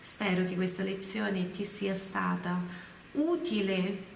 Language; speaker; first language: Italian; non-native, fluent; Portuguese